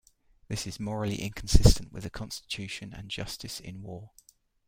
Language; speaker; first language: English; native; English